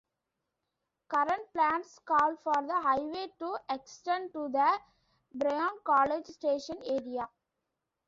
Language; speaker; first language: English; non-native, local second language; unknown